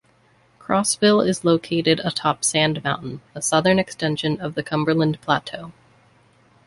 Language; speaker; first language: English; native; English